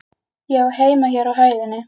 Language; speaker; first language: Icelandic; native; Icelandic